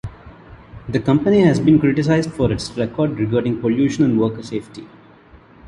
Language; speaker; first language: English; non-native, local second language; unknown